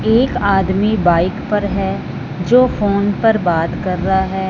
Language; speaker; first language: Hindi; non-native, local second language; Punjabi